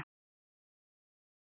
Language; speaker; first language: Icelandic; native; Icelandic